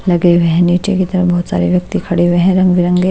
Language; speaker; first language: Hindi; native; Hindi